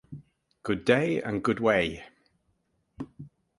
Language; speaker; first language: English; native; English